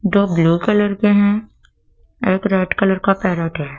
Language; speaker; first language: Hindi; native; Hindi